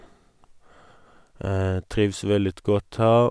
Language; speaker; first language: Norwegian; non-native, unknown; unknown